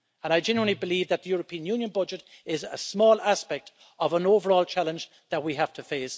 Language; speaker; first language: English; native; English